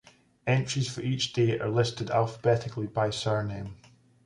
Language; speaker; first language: English; native; English